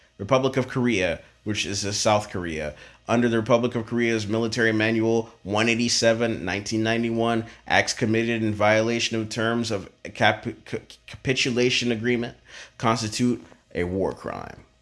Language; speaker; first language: English; native; English